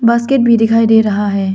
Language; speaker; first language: Hindi; non-native, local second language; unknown